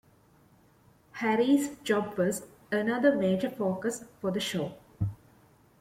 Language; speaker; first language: English; non-native, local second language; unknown